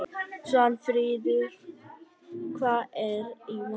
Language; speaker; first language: Icelandic; non-native, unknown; Vietnamese